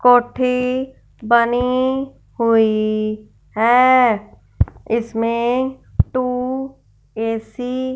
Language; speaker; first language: Hindi; non-native, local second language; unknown